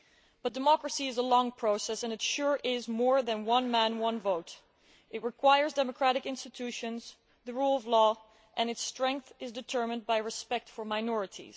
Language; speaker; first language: English; non-native, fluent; Dutch